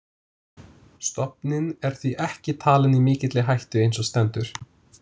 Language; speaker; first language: Icelandic; non-native, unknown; English